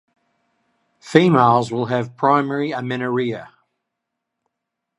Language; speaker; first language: English; native; English